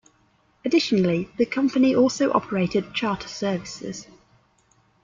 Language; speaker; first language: English; native; English